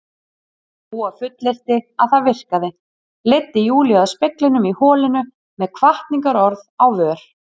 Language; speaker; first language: Icelandic; native; Icelandic